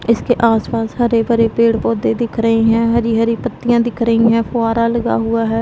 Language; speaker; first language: Hindi; non-native, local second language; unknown